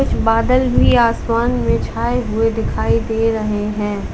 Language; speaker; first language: Hindi; native; Hindi